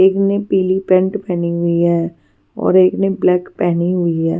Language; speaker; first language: Hindi; non-native, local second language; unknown